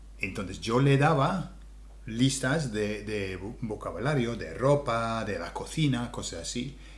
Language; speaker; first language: Spanish; non-native, fluent; English